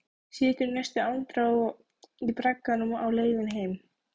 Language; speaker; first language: Icelandic; native; Icelandic